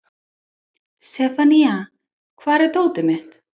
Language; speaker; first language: Icelandic; non-native, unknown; English